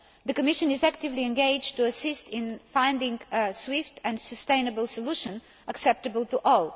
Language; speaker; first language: English; non-native, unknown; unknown